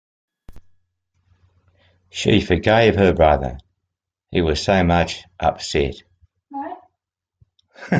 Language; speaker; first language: English; native; English